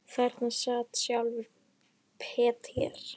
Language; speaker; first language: Icelandic; native; Icelandic